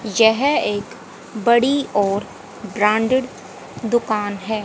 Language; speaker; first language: Hindi; native; Hindi